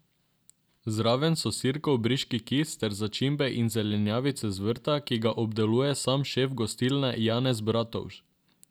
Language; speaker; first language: Slovenian; non-native, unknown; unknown